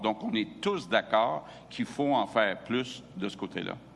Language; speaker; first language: French; native; French